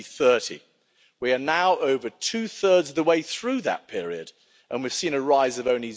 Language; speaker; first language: English; native; English